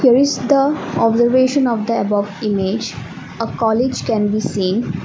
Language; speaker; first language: English; non-native, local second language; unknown